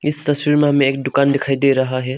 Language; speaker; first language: Hindi; non-native, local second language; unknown